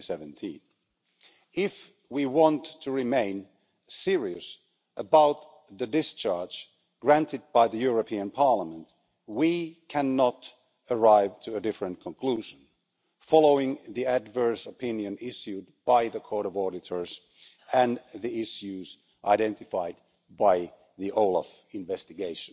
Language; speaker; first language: English; non-native, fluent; Finnish